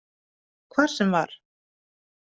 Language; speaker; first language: Icelandic; native; Icelandic